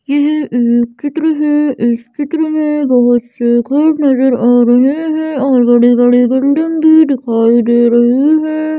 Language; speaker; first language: Hindi; native; Hindi